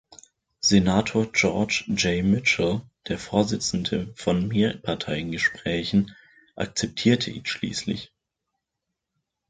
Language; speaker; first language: German; native; German